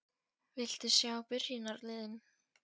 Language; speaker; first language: Icelandic; non-native, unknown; Polish